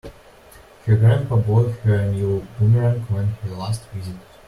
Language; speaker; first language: English; non-native, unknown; Russian